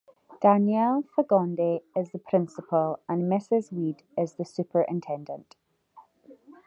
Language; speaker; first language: English; native; English